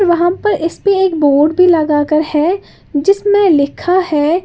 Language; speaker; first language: Hindi; native; Hindi